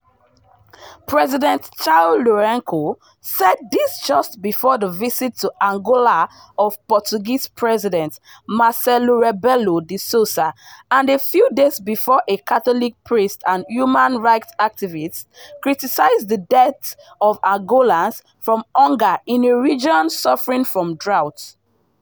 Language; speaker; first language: English; non-native, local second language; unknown